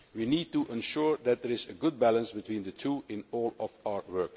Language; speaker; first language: English; non-native, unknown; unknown